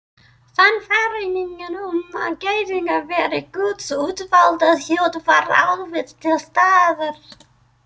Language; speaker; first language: Icelandic; non-native, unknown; English